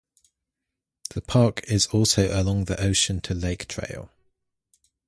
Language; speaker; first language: English; native; English